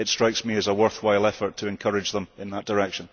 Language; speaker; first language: English; early bilingual, heritage; English